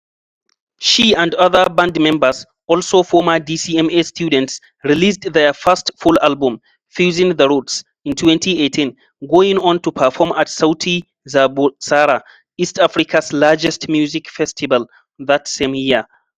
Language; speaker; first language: English; non-native, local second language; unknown